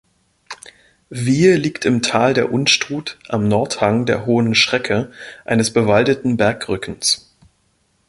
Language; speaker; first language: German; native; German